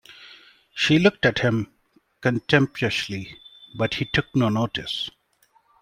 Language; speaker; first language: English; non-native, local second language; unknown